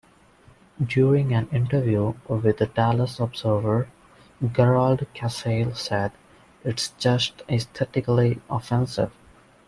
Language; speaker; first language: English; non-native, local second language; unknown